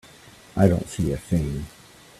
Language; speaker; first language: English; native; English